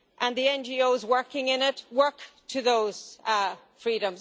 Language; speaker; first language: English; native; English